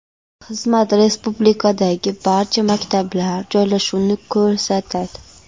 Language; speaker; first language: Uzbek; non-native, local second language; Kara-Kalpak